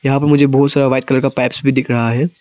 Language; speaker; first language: Hindi; non-native, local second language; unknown